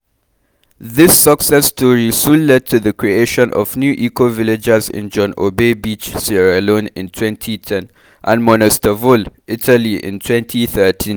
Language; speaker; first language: English; non-native, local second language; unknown